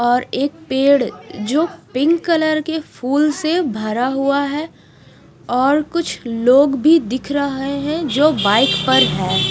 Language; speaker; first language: Hindi; non-native, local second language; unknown